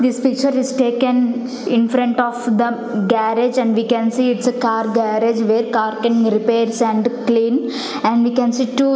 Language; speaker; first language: English; non-native, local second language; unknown